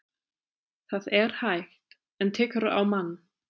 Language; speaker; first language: Icelandic; non-native, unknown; German